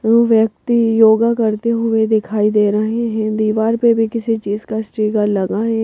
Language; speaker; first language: Hindi; native; Hindi